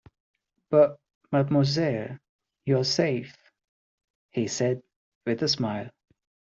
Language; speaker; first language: English; non-native, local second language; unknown